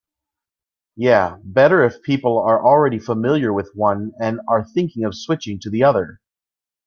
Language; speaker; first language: English; native; English